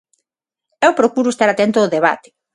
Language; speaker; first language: Galician; non-native, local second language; Spanish